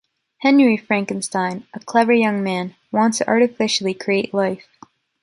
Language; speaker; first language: English; native; English